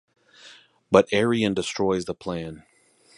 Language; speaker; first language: English; native; English